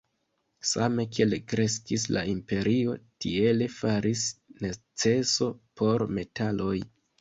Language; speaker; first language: Esperanto; non-native, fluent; Kinyarwanda